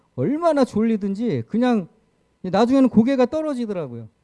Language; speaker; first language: Korean; native; Korean